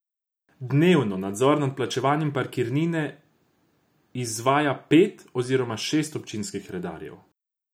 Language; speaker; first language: Slovenian; non-native, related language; Croatian